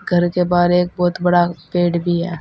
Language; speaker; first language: Hindi; native; Hindi